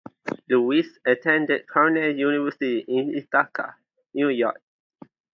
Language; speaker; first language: English; non-native, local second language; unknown